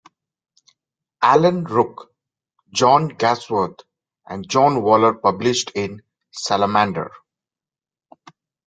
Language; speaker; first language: English; non-native, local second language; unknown